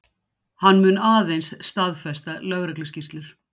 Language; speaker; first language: Icelandic; native; Icelandic